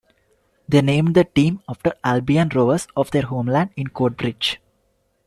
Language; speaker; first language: English; non-native, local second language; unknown